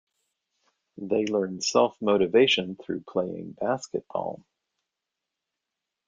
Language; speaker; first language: English; native; English